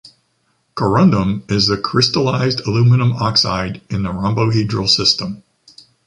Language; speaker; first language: English; native; English